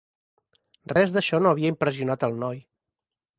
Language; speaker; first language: Catalan; native; Catalan